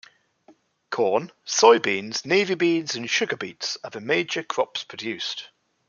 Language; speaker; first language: English; native; English